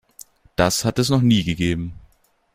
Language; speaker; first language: German; native; German